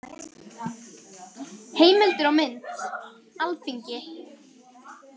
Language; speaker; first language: Icelandic; native; Icelandic